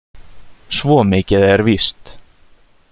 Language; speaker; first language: Icelandic; native; Icelandic